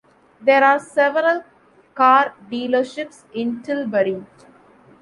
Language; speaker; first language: English; non-native, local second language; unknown